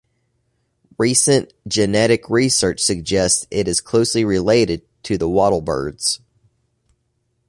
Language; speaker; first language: English; native; English